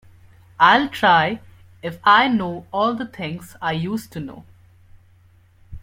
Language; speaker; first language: English; non-native, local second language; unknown